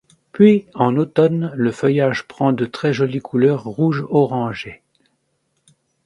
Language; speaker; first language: French; native; French